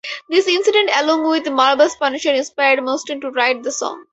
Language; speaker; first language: English; native; English